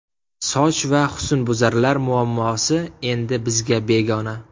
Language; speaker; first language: Uzbek; native; Uzbek